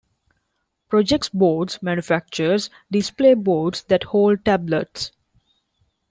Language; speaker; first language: English; non-native, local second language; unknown